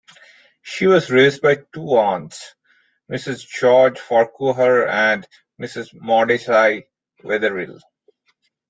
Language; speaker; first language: English; non-native, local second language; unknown